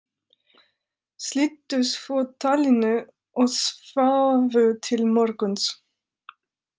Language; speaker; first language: Icelandic; non-native, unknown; French